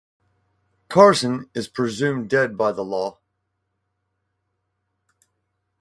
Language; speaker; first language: English; native; English